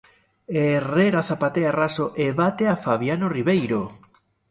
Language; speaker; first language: Galician; native; Galician